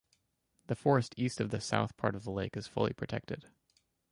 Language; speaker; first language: English; native; English